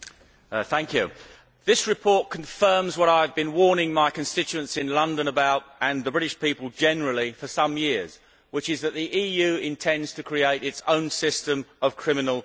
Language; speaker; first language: English; native; English